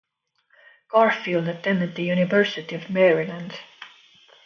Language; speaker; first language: English; non-native, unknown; Estonian